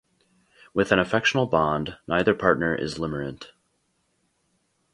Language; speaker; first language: English; native; English